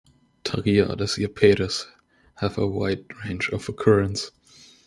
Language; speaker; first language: English; non-native, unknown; German